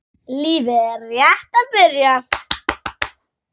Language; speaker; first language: Icelandic; native; Icelandic